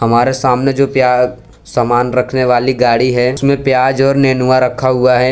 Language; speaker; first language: Hindi; non-native, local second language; Gujarati